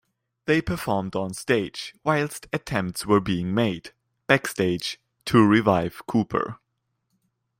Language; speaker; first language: English; non-native, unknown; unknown